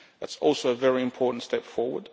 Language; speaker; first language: English; non-native, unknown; Lithuanian